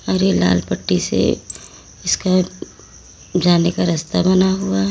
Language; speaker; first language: Hindi; native; Hindi